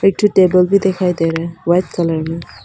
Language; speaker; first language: Hindi; non-native, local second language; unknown